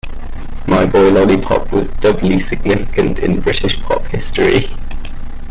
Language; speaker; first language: English; native; English